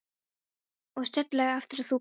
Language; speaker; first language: Icelandic; non-native, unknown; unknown